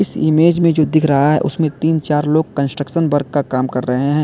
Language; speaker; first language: Hindi; native; Hindi